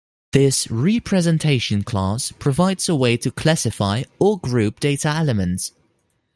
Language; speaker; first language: English; non-native, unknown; Dutch